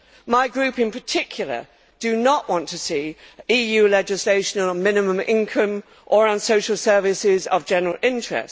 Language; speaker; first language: English; native; English